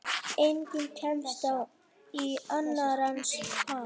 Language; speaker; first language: Icelandic; native; Icelandic